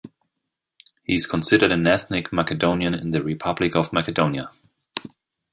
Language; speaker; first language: English; non-native, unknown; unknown